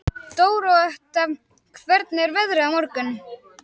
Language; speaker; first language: Icelandic; native; Icelandic